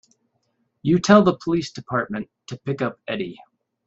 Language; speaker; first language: English; native; English